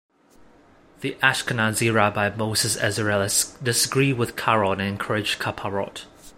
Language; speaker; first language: English; non-native, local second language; Cantonese